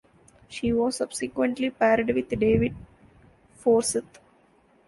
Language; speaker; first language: English; non-native, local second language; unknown